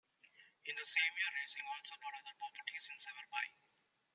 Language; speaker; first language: English; non-native, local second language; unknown